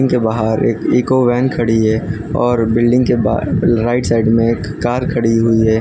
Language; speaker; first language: Hindi; non-native, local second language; Gujarati